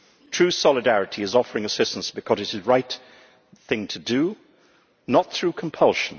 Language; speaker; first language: English; native; English